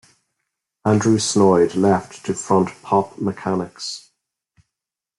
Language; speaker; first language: English; native; English